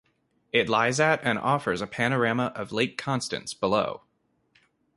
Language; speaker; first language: English; native; English